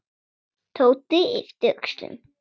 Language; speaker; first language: Icelandic; non-native, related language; Swedish